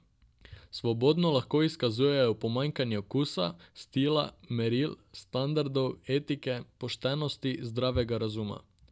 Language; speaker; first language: Slovenian; non-native, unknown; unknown